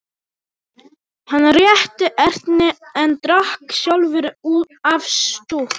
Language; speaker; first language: Icelandic; non-native, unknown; Polish